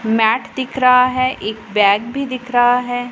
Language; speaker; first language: Hindi; non-native, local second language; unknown